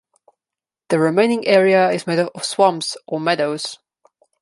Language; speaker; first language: English; non-native, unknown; Slovenian